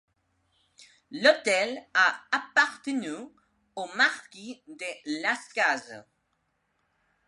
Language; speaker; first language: French; non-native, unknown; Spanish